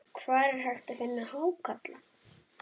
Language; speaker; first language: Icelandic; native; Icelandic